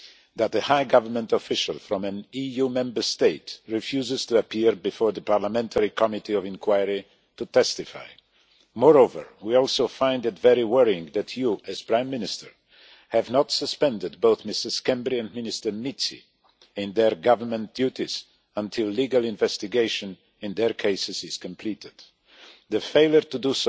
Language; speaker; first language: English; non-native, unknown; Polish